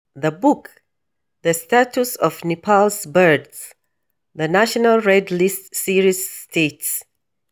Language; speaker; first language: English; non-native, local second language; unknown